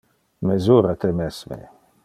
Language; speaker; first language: Interlingua; non-native, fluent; Dutch